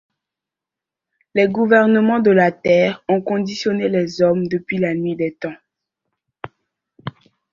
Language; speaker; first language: French; non-native, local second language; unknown